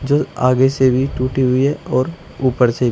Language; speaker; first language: Hindi; native; Hindi